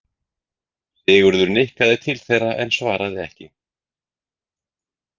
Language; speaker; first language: Icelandic; native; Icelandic